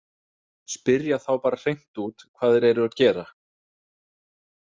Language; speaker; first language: Icelandic; non-native, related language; Danish